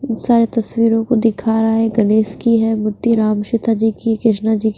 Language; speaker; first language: Hindi; non-native, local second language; Punjabi